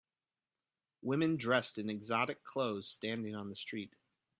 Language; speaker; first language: English; native; English